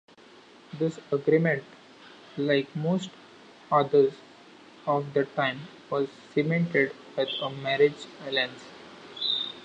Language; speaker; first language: English; non-native, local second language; Marathi